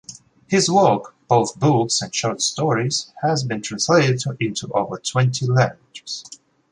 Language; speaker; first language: English; non-native, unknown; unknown